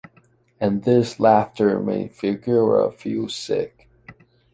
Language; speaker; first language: English; non-native, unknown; Chinese